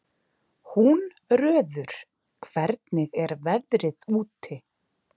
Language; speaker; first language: Icelandic; native; Icelandic